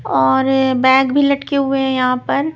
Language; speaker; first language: Hindi; non-native, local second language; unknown